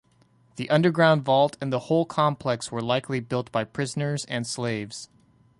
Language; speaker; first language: English; native; English